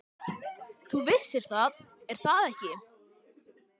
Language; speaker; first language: Icelandic; native; Icelandic